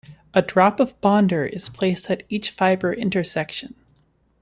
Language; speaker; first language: English; native; English